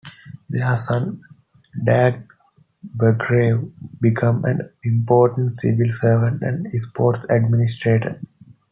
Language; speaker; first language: English; non-native, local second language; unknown